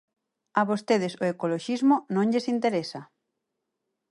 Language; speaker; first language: Galician; native; Galician